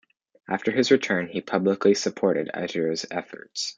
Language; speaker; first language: English; native; English